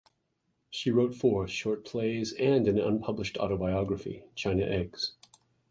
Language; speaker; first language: English; native; English